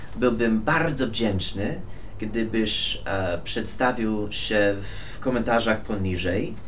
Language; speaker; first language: Polish; non-native, fluent; English